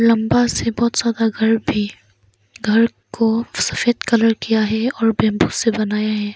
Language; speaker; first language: Hindi; non-native, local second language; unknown